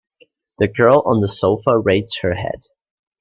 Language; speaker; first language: English; native; English